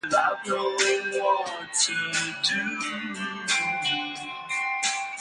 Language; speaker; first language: English; native; English